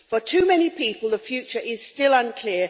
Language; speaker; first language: English; native; English